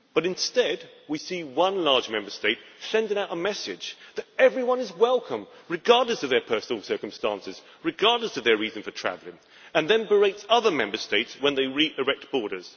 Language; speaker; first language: English; native; English